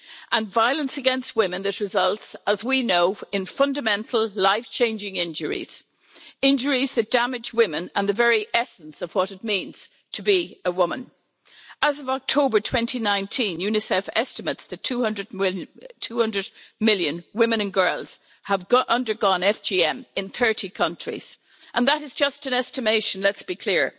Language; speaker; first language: English; native; English